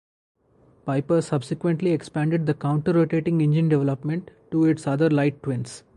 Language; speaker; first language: English; non-native, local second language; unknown